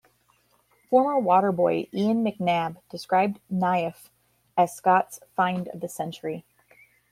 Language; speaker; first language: English; native; English